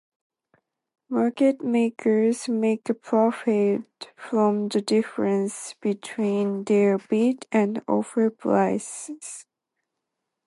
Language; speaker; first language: English; non-native, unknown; Japanese